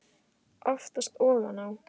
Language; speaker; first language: Icelandic; native; Icelandic